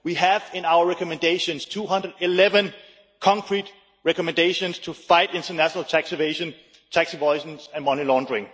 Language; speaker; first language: English; non-native, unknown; Danish